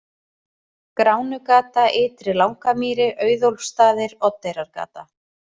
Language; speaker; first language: Icelandic; native; Icelandic